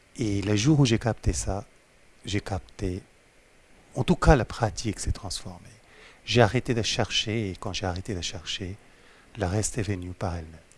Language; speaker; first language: French; non-native, fluent; Hindi